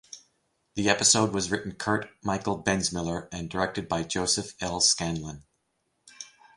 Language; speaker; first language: English; native; English